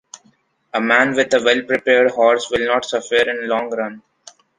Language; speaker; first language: English; non-native, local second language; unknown